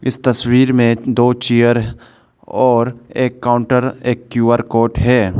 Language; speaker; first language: Hindi; non-native, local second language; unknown